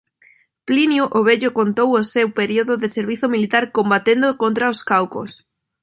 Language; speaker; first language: Galician; non-native, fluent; Spanish